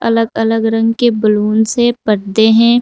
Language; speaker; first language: Hindi; native; Hindi